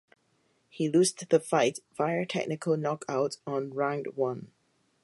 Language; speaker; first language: English; non-native, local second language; Cantonese